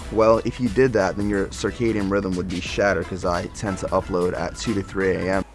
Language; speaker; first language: English; native; English